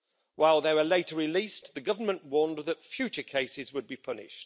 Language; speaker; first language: English; native; English